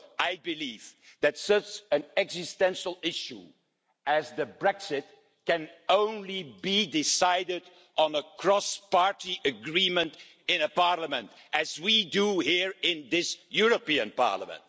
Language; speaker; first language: English; non-native, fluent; Dutch